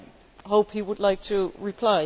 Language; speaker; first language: English; non-native, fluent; Dutch